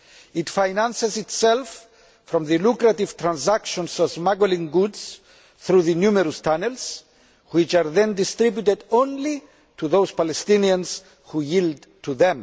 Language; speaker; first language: English; non-native, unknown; Greek